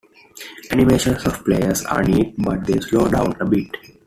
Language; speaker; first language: English; non-native, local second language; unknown